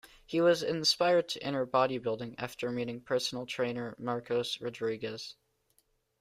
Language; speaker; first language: English; native; English